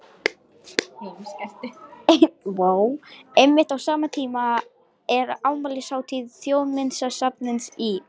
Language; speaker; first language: Icelandic; non-native, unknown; Lithuanian